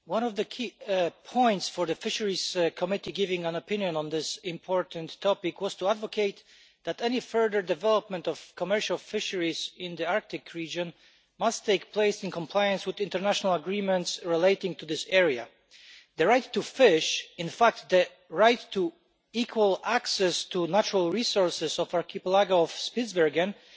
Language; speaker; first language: English; non-native, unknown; Polish